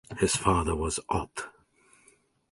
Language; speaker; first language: English; native; English